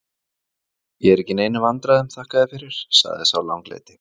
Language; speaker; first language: Icelandic; native; Icelandic